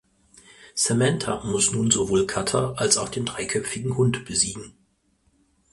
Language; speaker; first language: German; native; German